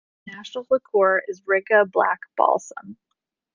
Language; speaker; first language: English; native; English